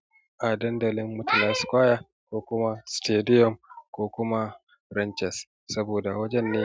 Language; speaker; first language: Hausa; native; Hausa